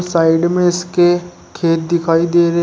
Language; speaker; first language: Hindi; native; Hindi